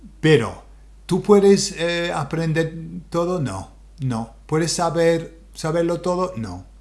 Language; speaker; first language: Spanish; non-native, fluent; English